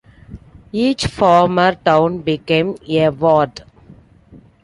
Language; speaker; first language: English; non-native, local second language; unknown